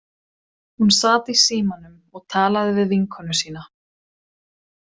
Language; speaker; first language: Icelandic; non-native, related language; Swedish